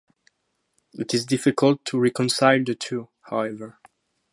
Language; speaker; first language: English; non-native, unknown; French